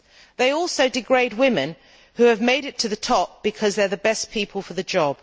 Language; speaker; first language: English; native; English